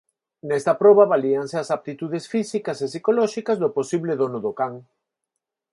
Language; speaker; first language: Galician; non-native, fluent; Spanish